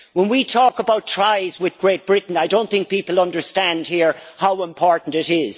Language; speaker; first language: English; native; English